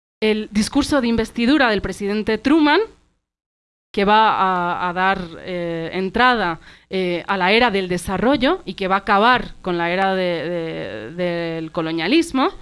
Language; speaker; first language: Spanish; early bilingual, other home language; Arabic